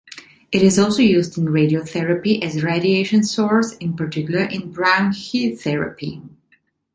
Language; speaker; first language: English; non-native, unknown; Italian